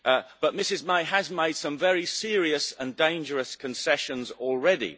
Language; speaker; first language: English; native; English